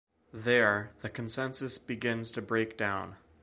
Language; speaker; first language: English; native; English